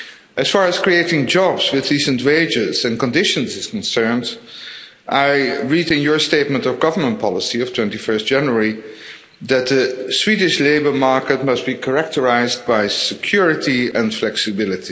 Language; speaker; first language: English; non-native, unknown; Dutch